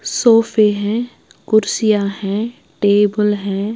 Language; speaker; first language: Hindi; non-native, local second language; Punjabi